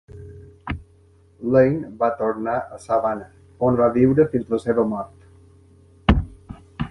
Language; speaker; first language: Catalan; native; Catalan